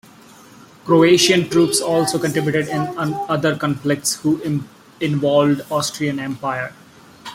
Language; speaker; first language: English; non-native, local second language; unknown